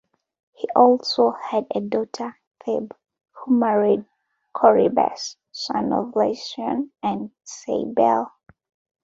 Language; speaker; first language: English; non-native, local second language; Ganda